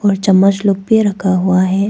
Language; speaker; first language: Hindi; non-native, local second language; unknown